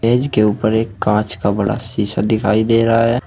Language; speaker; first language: Hindi; native; Hindi